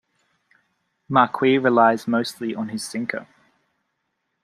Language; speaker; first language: English; native; English